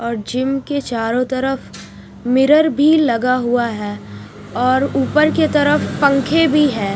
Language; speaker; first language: Hindi; non-native, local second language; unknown